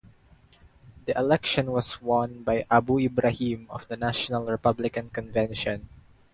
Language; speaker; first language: English; non-native, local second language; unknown